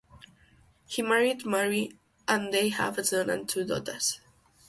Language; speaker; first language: English; non-native, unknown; Catalan